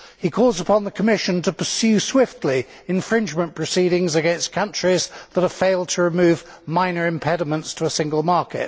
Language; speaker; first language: English; native; English